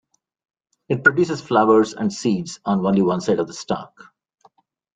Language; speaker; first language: English; non-native, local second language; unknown